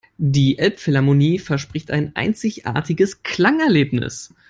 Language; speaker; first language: English; non-native, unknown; German